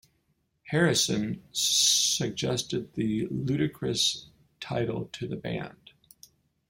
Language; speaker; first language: English; native; English